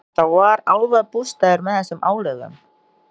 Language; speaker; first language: Icelandic; non-native, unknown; Indonesian